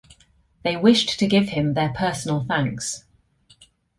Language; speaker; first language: English; native; English